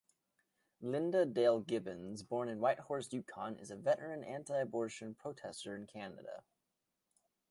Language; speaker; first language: English; native; English